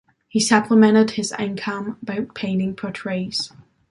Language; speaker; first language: English; non-native, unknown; German